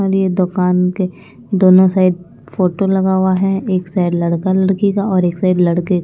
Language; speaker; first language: Hindi; non-native, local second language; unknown